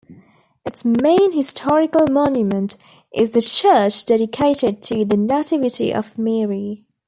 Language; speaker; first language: English; native; English